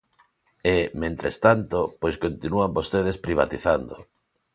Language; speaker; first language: Galician; non-native, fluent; Spanish